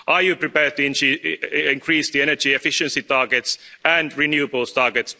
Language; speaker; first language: English; non-native, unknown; Finnish